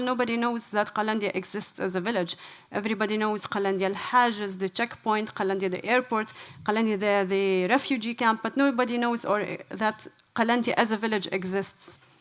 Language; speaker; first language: English; non-native, fluent; Arabic